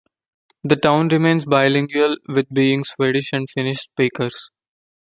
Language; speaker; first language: English; non-native, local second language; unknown